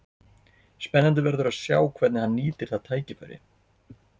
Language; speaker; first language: Icelandic; native; Icelandic